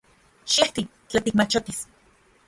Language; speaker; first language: Central Puebla Nahuatl; non-native, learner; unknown